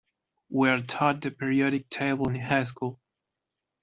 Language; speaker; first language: English; non-native, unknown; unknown